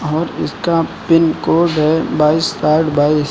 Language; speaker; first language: Hindi; native; Hindi